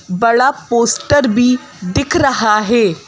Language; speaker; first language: Hindi; native; Hindi